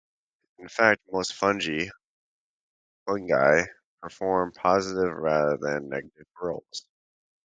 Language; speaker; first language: English; native; English